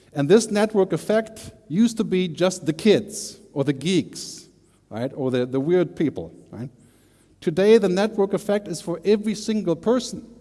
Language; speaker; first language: English; non-native, fluent; German